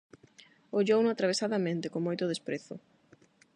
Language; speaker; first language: Galician; non-native, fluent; Spanish